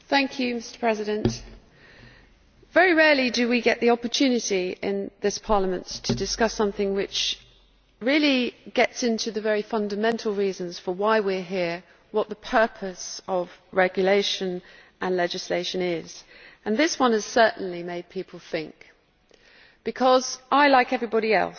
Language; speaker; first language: English; native; English